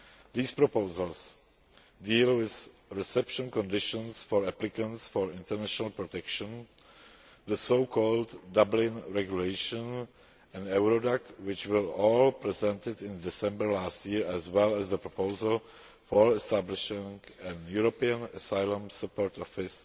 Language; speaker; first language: English; non-native, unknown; Czech